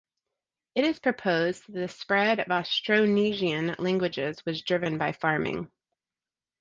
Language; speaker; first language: English; native; English